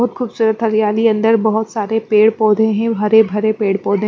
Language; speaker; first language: Hindi; non-native, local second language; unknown